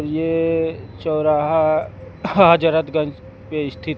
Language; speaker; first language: Hindi; native; Hindi